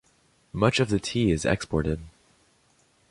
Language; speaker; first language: English; non-native, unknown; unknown